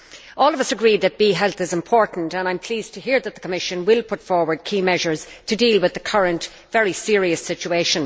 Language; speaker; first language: English; native; English